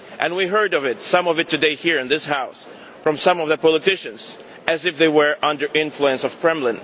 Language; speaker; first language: English; non-native, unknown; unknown